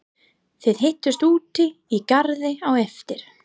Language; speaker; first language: Icelandic; non-native, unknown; English